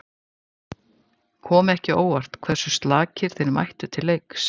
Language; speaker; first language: Icelandic; native; Icelandic